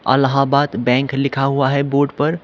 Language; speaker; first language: Hindi; non-native, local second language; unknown